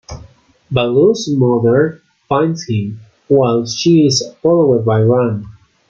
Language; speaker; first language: English; non-native, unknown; Spanish